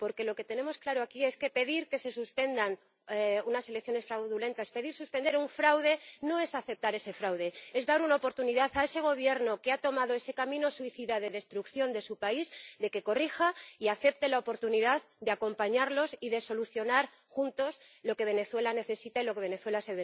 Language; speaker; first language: Spanish; native; Spanish